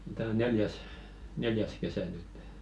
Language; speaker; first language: Finnish; native; Finnish